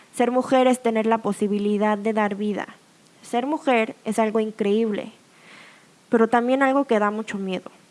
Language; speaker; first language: Spanish; early bilingual, other home language; Korean